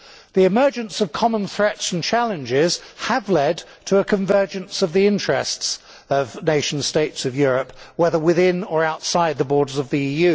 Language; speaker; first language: English; native; English